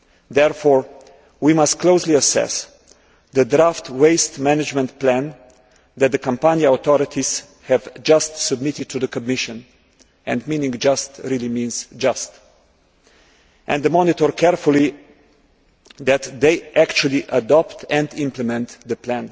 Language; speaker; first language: English; non-native, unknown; Slovenian